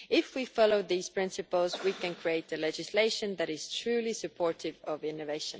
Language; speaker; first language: English; non-native, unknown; Estonian